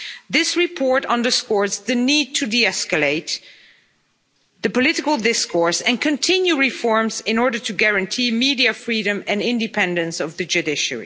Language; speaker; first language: English; non-native, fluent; Dutch